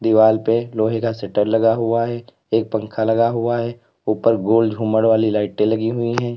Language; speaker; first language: Hindi; native; Hindi